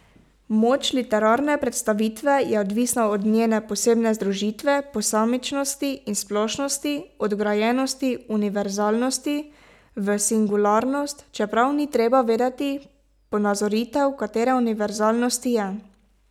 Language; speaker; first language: Slovenian; native; Slovenian